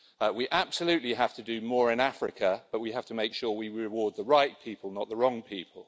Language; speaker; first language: English; native; English